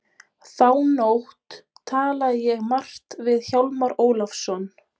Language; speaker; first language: Icelandic; non-native, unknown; Polish